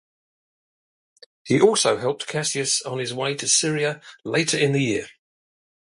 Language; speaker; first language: English; native; English